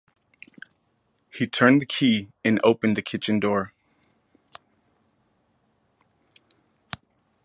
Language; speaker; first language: English; native; English